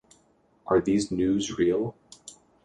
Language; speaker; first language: English; native; English